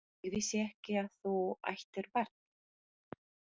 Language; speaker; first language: Icelandic; non-native, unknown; Polish